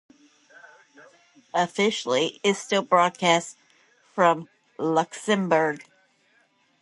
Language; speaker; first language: English; native; English